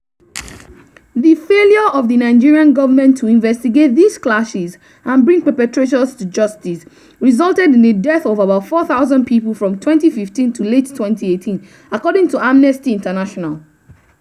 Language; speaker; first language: English; non-native, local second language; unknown